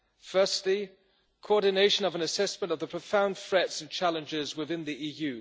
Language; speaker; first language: English; non-native, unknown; German